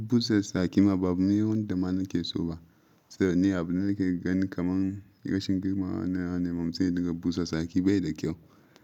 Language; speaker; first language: Hausa; non-native, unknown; Yoruba